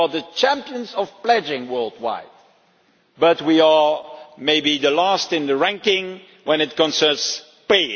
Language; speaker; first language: English; non-native, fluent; Dutch